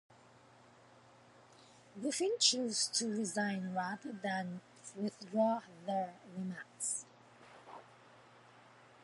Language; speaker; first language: English; native; English